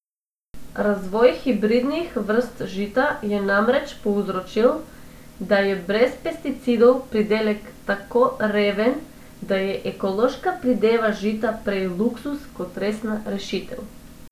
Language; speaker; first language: Slovenian; non-native, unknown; Macedonian